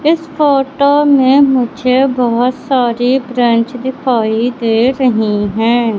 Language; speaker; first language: Hindi; native; Hindi